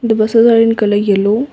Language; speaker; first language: English; non-native, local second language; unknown